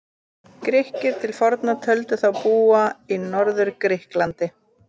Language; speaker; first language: Icelandic; native; Icelandic